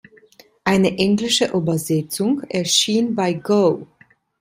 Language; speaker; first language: German; non-native, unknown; Italian